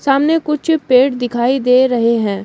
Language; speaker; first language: Hindi; native; Hindi